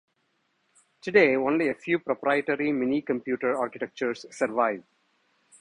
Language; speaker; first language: English; non-native, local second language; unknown